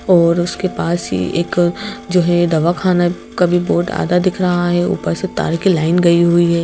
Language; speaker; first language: Hindi; native; Hindi